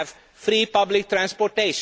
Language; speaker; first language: English; non-native, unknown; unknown